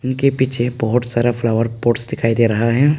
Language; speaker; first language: Hindi; non-native, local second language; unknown